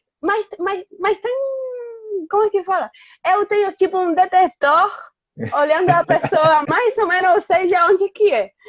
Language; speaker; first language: Portuguese; non-native, fluent; Spanish